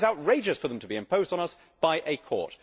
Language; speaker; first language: English; native; English